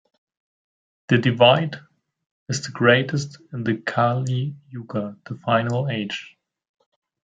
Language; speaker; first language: English; non-native, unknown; German